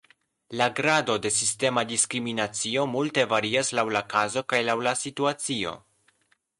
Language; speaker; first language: Esperanto; non-native, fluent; Polish